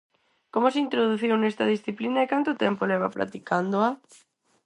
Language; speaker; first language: Galician; non-native, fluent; Spanish